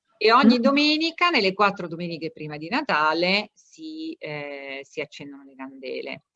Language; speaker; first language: Italian; non-native, fluent; German